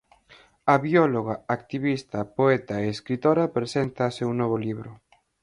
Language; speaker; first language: Galician; native; Galician